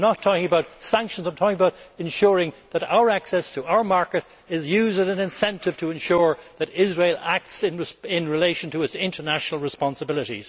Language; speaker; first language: English; native; English